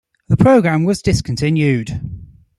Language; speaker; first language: English; native; English